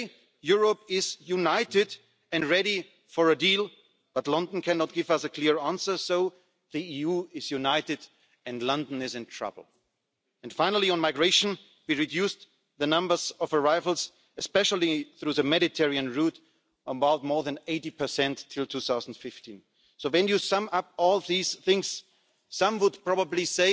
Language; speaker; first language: English; non-native, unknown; German